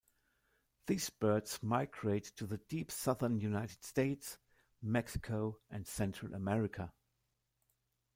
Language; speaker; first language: English; non-native, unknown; German